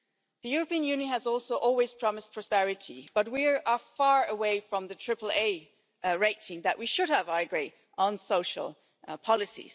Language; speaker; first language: English; non-native, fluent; German